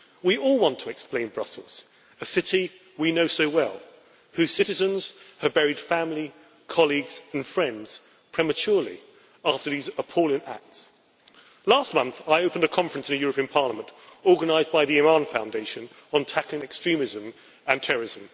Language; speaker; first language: English; native; English